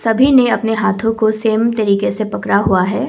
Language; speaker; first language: Hindi; non-native, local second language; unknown